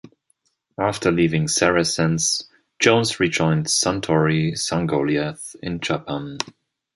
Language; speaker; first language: English; non-native, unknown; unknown